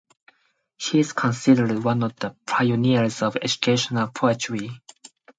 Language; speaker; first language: English; non-native, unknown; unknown